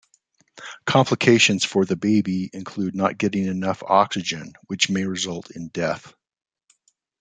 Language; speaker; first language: English; native; English